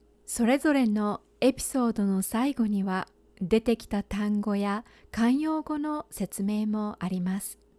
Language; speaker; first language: Japanese; native; Japanese